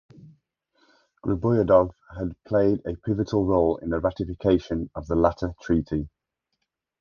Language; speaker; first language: English; native; English